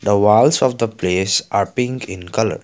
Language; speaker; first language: English; non-native, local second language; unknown